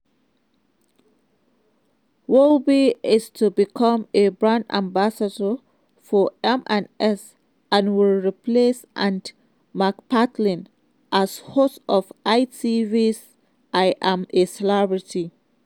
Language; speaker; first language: English; non-native, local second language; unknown